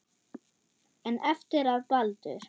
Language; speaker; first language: Icelandic; non-native, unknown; German